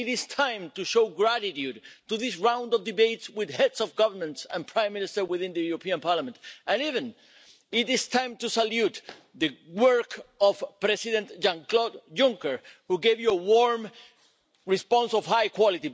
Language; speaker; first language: English; non-native, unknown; Spanish